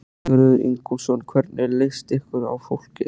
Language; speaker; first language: Icelandic; native; Icelandic